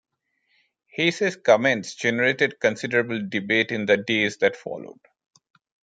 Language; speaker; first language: English; non-native, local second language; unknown